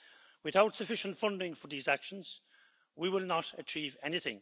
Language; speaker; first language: English; native; English